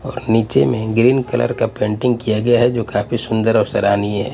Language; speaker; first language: Hindi; non-native, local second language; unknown